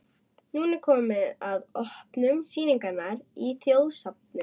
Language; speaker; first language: Icelandic; non-native, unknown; German